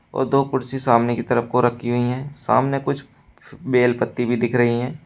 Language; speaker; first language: Hindi; native; Hindi